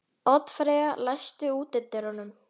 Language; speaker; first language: Icelandic; native; Icelandic